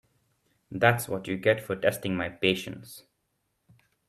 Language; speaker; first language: English; non-native, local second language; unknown